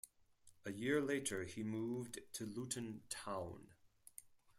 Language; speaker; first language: English; non-native, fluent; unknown